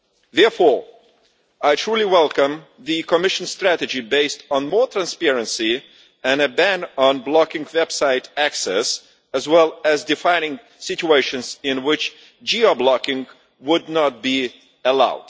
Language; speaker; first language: English; non-native, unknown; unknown